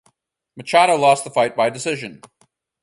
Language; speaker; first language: English; native; English